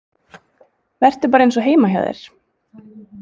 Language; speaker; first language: Icelandic; native; Icelandic